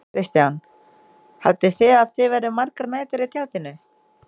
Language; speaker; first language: Icelandic; non-native, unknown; Indonesian